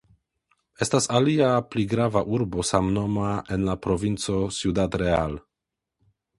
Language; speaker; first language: Esperanto; non-native, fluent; Polish